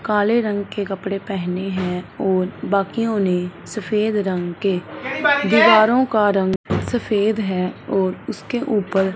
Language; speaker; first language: Hindi; non-native, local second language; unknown